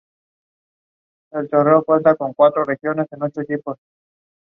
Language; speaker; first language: English; non-native, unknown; Spanish